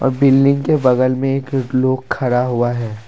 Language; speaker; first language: Hindi; non-native, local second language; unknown